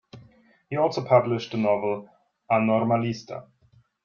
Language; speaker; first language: English; non-native, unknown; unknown